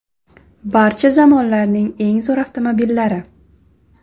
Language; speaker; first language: Uzbek; non-native, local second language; Russian